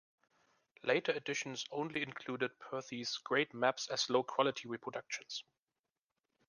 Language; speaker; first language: English; non-native, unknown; German